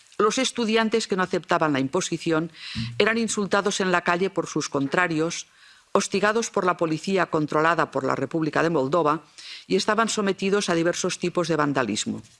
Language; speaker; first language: Spanish; non-native, local second language; Catalan